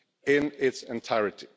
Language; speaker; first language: English; non-native, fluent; Czech